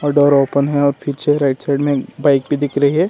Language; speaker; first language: Hindi; non-native, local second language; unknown